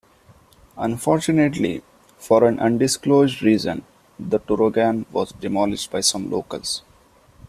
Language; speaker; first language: English; non-native, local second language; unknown